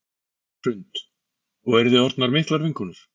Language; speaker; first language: Icelandic; native; Icelandic